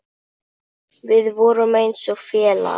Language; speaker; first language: Icelandic; non-native, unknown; Polish